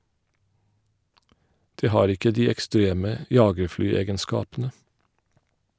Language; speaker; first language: Norwegian; non-native, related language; Faroese